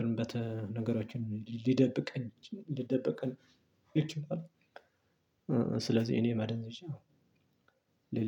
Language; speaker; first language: Amharic; non-native, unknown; Tigrinya